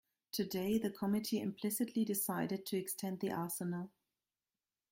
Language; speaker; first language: English; non-native, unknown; German